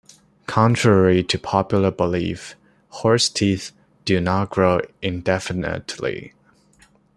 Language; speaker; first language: English; non-native, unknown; Chinese